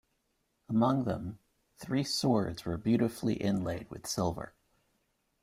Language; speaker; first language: English; native; English